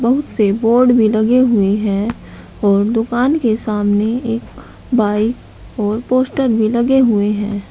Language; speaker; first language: Hindi; native; Hindi